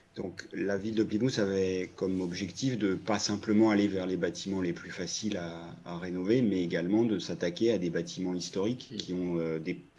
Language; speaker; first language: French; native; French